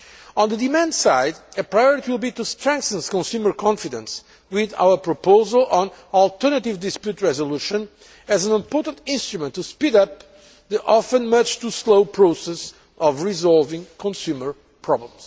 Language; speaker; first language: English; non-native, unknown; Portuguese